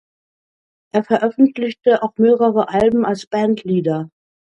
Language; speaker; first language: German; native; German